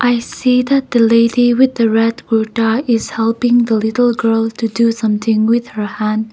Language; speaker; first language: English; non-native, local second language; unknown